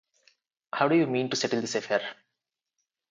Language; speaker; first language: English; non-native, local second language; Telugu